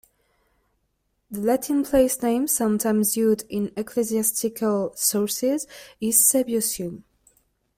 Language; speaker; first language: English; non-native, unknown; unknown